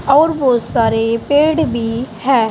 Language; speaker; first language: Hindi; native; Hindi